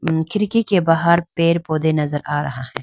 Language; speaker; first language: Hindi; non-native, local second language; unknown